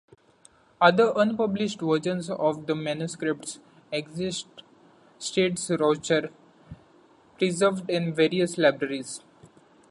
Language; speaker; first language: English; non-native, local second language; Marathi